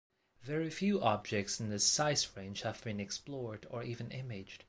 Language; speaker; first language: English; non-native, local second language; Cantonese